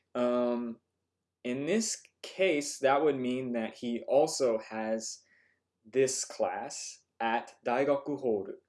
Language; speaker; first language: English; native; English